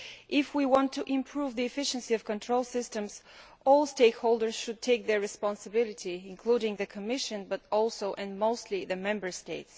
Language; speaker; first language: English; non-native, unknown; Bulgarian